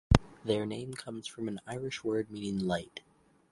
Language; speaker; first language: English; native; English